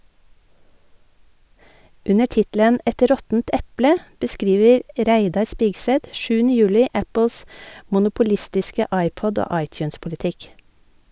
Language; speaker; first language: Norwegian; native; Norwegian